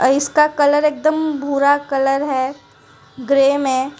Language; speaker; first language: Hindi; non-native, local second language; Gujarati